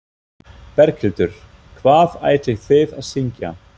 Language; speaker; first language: Icelandic; non-native, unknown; German